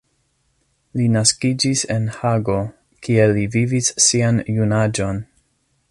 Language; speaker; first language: Esperanto; non-native, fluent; English